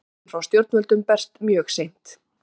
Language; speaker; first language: Icelandic; native; Icelandic